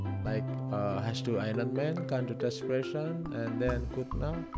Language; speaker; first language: English; non-native, learner; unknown